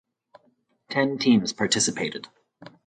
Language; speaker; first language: English; native; English